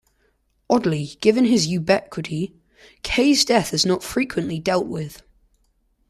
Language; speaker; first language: English; native; English